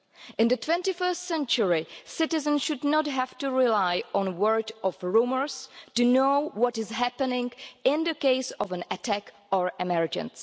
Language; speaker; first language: English; non-native, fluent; Czech